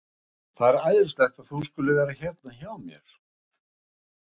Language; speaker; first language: Icelandic; non-native, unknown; Russian